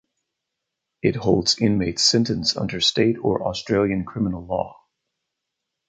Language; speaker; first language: English; native; English